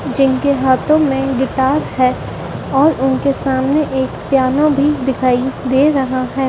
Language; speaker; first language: Hindi; native; Hindi